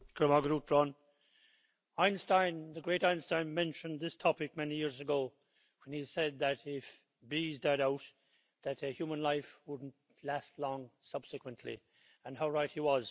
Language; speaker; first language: English; native; English